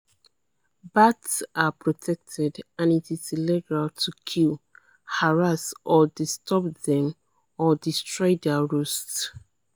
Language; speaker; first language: English; non-native, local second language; Yoruba